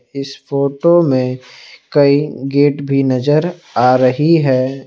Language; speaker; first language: Hindi; non-native, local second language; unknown